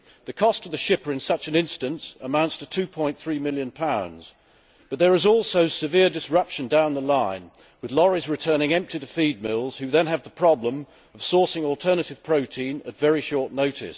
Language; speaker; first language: English; native; English